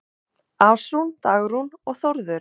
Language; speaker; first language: Icelandic; non-native, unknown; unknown